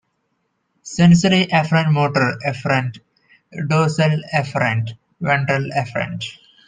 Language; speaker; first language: English; non-native, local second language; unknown